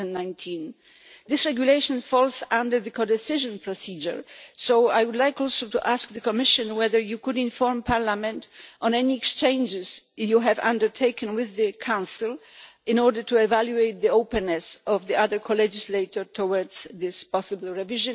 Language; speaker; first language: English; non-native, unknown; Polish